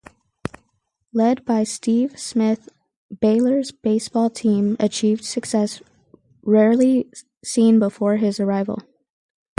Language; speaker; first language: English; native; English